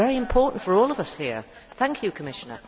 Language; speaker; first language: English; native; English